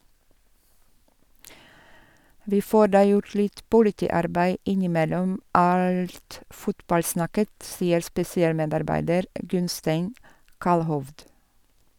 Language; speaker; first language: Norwegian; non-native, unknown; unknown